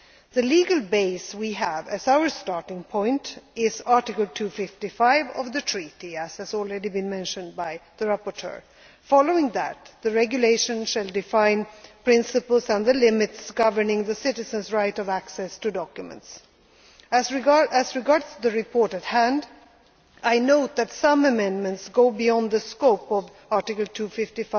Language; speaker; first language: English; non-native, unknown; Swedish